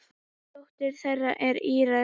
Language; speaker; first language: Icelandic; native; Icelandic